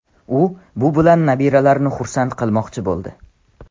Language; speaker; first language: Uzbek; non-native, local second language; Tajik